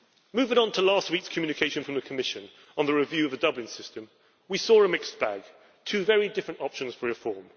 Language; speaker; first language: English; native; English